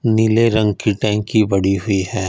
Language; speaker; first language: Hindi; non-native, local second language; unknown